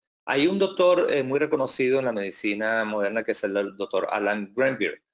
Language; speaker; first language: Spanish; native; Spanish